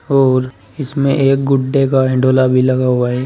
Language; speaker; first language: Hindi; native; Hindi